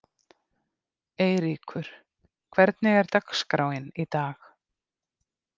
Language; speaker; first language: Icelandic; native; Icelandic